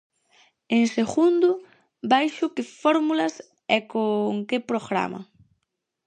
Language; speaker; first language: Galician; native; Galician